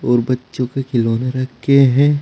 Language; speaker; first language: Hindi; native; Hindi